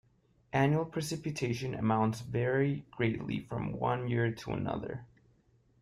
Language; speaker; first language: English; non-native, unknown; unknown